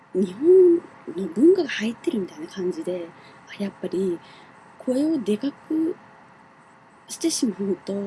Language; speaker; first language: Japanese; non-native, fluent; English